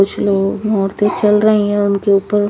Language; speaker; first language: Hindi; native; Hindi